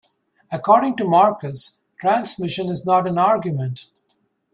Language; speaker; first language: English; native; English